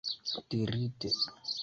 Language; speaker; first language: Esperanto; non-native, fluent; Kinyarwanda